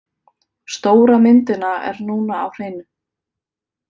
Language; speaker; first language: Icelandic; native; Icelandic